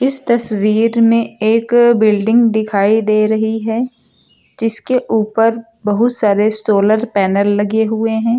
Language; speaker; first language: Hindi; native; Hindi